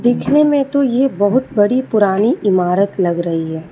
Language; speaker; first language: Hindi; non-native, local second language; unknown